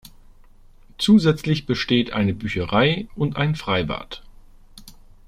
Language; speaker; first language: German; native; German